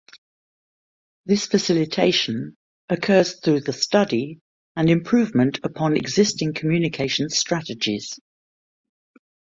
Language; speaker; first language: English; native; English